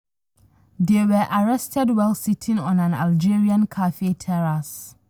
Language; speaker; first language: English; non-native, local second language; Hausa